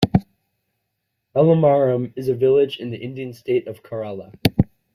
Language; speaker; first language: English; native; English